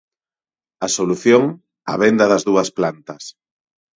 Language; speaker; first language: Galician; non-native, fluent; Spanish